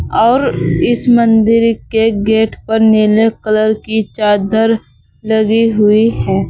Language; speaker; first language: Hindi; native; Hindi